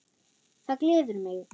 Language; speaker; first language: Icelandic; non-native, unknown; German